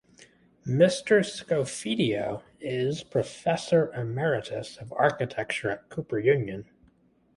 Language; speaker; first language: English; native; English